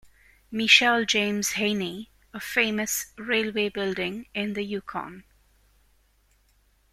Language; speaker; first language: English; native; English